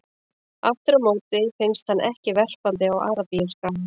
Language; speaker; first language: Icelandic; native; Icelandic